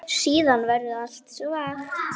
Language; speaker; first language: Icelandic; native; Icelandic